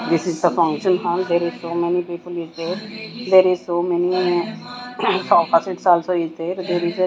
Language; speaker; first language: English; non-native, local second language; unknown